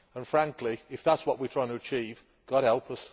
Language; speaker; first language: English; native; English